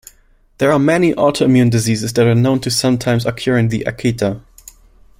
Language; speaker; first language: English; non-native, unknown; German